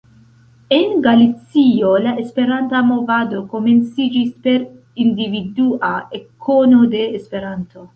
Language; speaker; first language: Esperanto; non-native, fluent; Central Kurdish